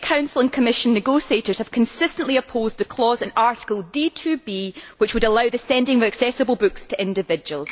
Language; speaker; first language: English; native; English